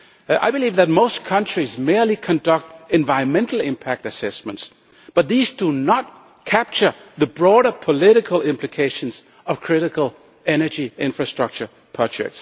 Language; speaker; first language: English; non-native, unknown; Danish